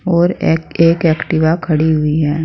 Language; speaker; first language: Hindi; native; Hindi